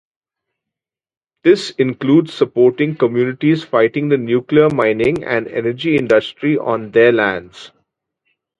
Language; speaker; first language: English; native; English